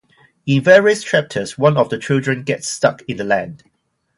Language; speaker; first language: English; non-native, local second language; Cantonese